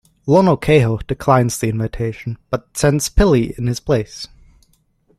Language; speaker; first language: English; native; English